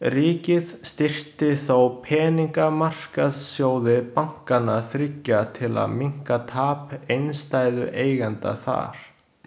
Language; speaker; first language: Icelandic; non-native, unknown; Chinese